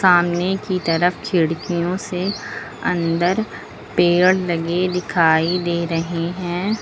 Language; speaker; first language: Hindi; native; Hindi